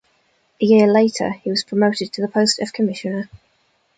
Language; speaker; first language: English; native; English